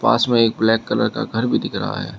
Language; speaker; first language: Hindi; native; Hindi